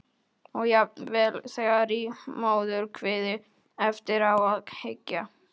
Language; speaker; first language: Icelandic; non-native, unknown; Polish